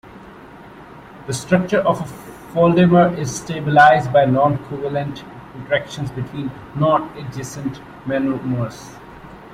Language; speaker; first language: English; non-native, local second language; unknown